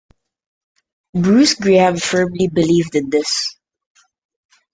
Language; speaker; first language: English; non-native, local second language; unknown